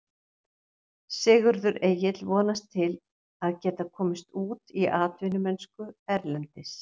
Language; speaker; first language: Icelandic; native; Icelandic